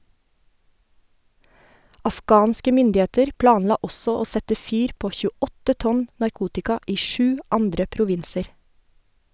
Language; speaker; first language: Norwegian; native; Norwegian